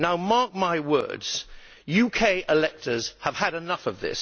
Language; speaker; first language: English; native; English